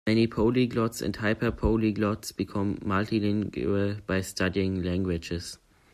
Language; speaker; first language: English; non-native, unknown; German